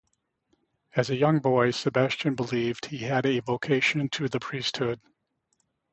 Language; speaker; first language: English; native; English